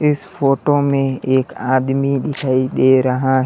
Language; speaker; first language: Hindi; native; Hindi